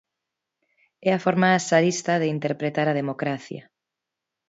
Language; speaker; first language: Galician; non-native, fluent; Spanish